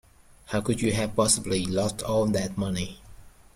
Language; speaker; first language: English; native; English